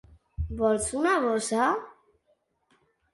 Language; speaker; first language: Catalan; non-native, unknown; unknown